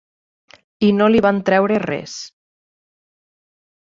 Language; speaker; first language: Catalan; native; Catalan